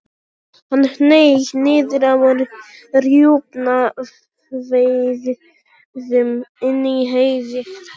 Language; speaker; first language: Icelandic; non-native, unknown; Polish